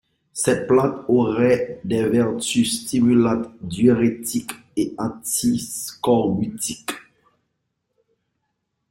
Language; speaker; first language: French; non-native, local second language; Haitian Creole